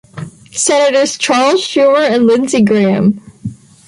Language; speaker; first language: English; non-native, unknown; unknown